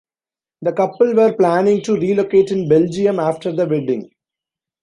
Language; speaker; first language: English; non-native, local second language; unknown